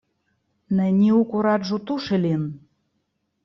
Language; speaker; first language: Esperanto; non-native, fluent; Russian